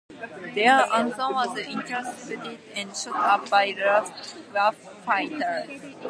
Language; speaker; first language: English; non-native, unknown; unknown